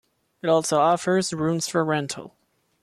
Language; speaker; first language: English; non-native, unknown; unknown